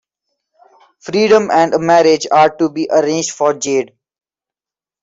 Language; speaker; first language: English; non-native, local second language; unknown